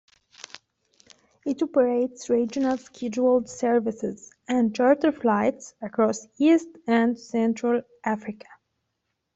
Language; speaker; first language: English; native; English